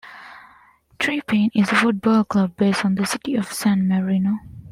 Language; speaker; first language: English; non-native, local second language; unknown